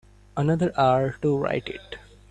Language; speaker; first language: English; non-native, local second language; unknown